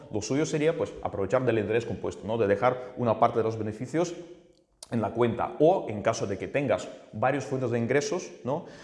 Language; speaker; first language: Spanish; non-native, fluent; Russian